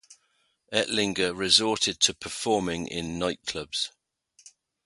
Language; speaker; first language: English; native; English